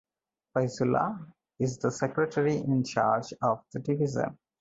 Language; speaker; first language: English; non-native, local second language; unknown